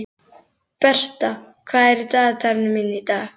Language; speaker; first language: Icelandic; native; Icelandic